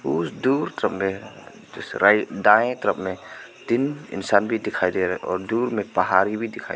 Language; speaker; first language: Hindi; non-native, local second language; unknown